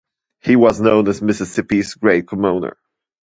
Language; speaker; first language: English; non-native, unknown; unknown